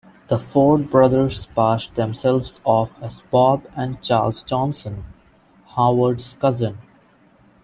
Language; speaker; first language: English; non-native, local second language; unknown